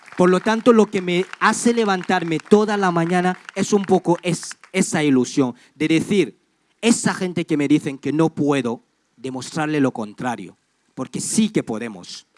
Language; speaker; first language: Spanish; non-native, fluent; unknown